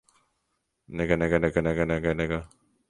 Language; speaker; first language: English; native; English